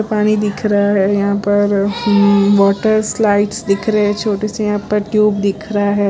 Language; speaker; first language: Hindi; non-native, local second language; Gujarati